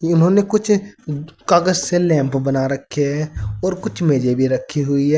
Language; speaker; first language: Hindi; native; Hindi